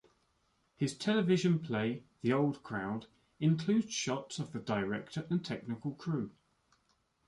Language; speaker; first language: English; native; English